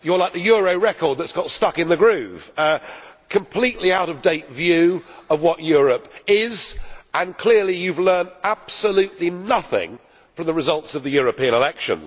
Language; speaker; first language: English; native; English